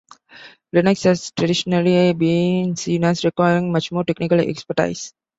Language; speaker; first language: English; non-native, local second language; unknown